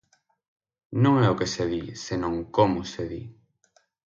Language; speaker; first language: Galician; native; Galician